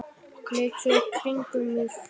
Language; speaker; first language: Icelandic; native; Icelandic